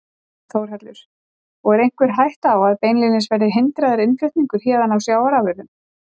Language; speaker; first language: Icelandic; native; Icelandic